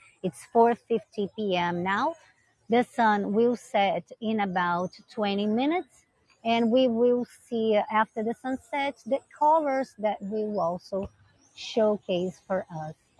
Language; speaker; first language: English; non-native, fluent; Portuguese